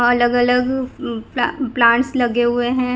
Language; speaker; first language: Hindi; non-native, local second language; Gujarati